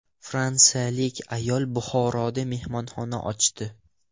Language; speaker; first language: Uzbek; non-native, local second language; Russian